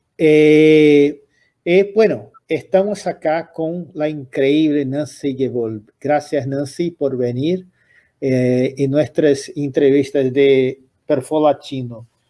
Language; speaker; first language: Spanish; non-native, related language; Portuguese